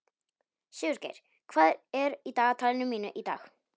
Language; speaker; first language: Icelandic; non-native, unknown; Polish